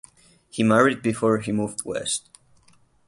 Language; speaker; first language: English; non-native, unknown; Catalan